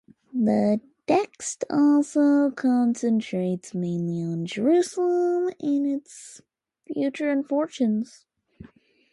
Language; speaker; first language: English; native; English